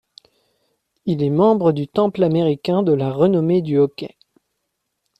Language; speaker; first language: French; native; French